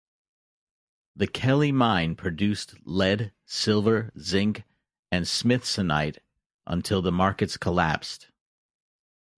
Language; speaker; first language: English; native; English